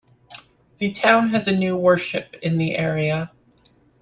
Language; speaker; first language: English; native; English